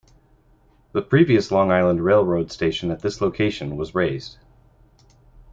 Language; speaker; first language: English; native; English